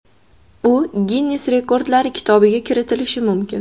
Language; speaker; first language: Uzbek; native; Uzbek